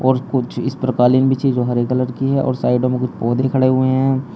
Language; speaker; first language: Hindi; native; Hindi